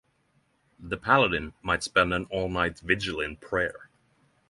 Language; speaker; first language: English; non-native, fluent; Norwegian